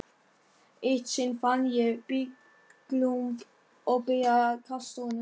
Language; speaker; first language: Icelandic; non-native, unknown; German